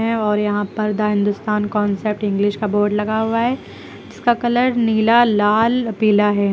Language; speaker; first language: Hindi; native; Hindi